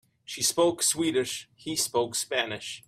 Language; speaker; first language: English; native; English